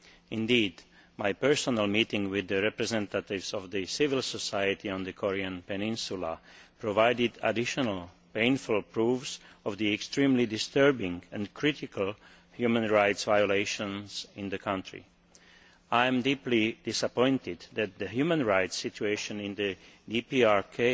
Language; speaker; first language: English; non-native, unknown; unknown